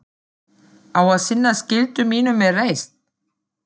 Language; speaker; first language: Icelandic; non-native, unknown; German